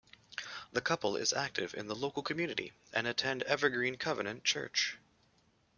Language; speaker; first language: English; native; English